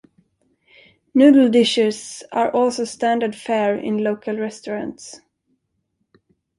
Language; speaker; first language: English; non-native, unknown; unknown